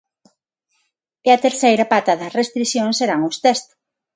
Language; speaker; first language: Galician; non-native, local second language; Spanish